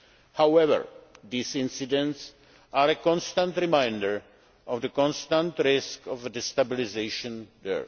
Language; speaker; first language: English; non-native, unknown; Czech